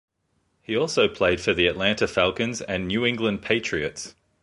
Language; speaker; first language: English; native; English